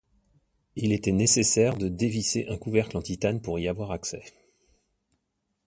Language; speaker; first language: French; native; French